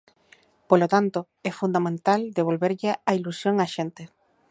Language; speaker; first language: Galician; native; Galician